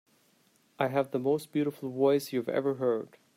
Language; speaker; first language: English; non-native, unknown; Turkish